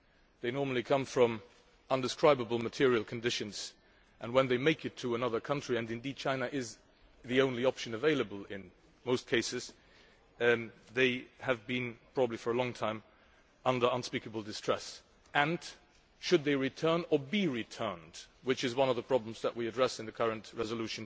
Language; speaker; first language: English; non-native, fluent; Luxembourgish